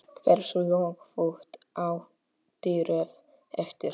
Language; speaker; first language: Icelandic; non-native, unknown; Polish